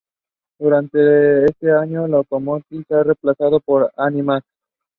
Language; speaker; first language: English; non-native, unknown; Spanish